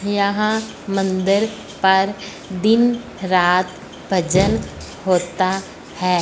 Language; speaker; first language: Hindi; non-native, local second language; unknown